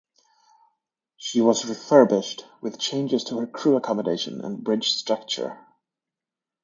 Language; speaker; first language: English; native; English